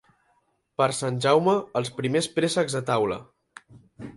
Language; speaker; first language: Catalan; native; Catalan